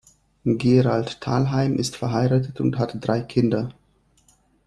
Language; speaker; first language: German; non-native, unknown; Russian